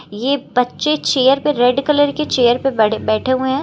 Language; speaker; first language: Hindi; native; Hindi